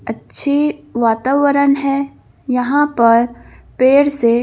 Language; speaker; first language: Hindi; native; Hindi